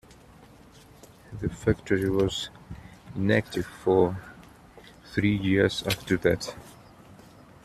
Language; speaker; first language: English; non-native, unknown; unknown